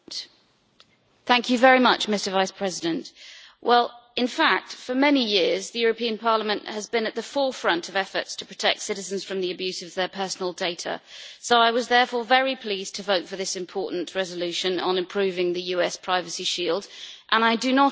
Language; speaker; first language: English; native; English